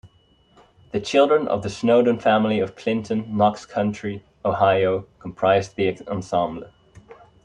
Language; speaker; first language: English; non-native, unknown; Dutch